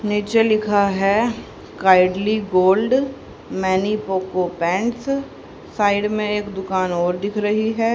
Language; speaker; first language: Hindi; native; Hindi